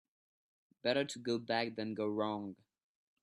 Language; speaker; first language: English; non-native, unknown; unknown